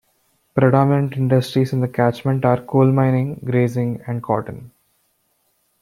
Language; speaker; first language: English; non-native, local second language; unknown